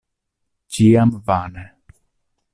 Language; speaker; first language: Esperanto; non-native, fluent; Italian